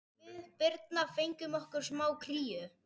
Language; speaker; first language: Icelandic; non-native, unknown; Spanish